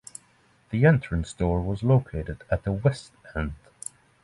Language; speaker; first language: English; non-native, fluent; Norwegian